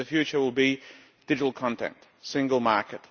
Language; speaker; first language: English; non-native, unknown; Lithuanian